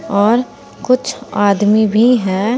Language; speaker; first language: Hindi; native; Hindi